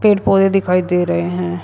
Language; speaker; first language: Hindi; native; Hindi